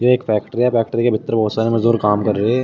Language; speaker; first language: Hindi; native; Hindi